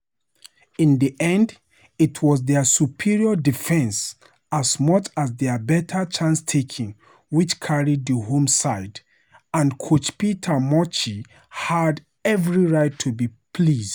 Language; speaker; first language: English; non-native, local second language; Hausa